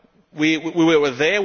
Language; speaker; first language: English; non-native, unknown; Lithuanian